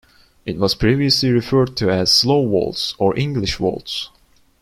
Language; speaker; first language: English; non-native, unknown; Turkish